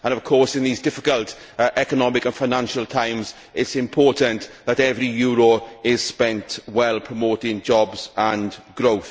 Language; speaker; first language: English; native; English